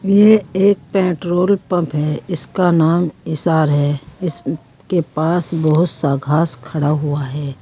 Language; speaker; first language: Hindi; native; Hindi